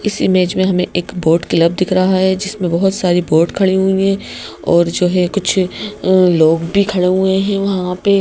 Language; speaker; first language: Hindi; native; Hindi